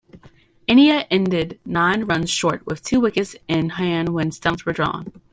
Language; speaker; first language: English; native; English